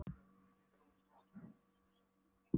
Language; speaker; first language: Icelandic; non-native, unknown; Polish